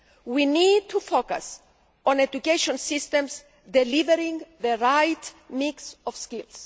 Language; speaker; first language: English; non-native, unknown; Greek